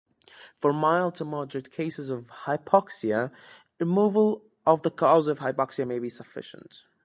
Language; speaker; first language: English; native; English